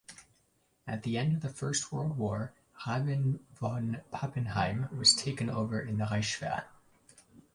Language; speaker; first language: English; native; English